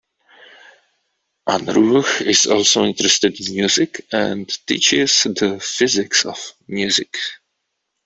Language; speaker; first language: English; non-native, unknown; Czech